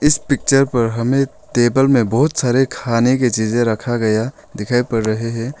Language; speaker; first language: Hindi; non-native, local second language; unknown